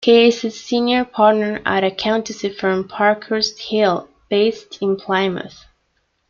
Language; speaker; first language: English; non-native, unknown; Spanish